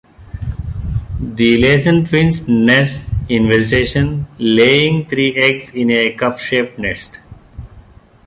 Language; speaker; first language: English; non-native, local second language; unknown